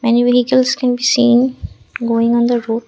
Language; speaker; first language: English; non-native, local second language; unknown